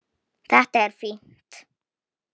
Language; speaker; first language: Icelandic; non-native, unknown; Polish